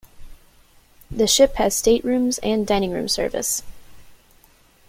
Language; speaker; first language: English; native; English